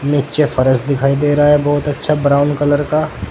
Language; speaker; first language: Hindi; native; Hindi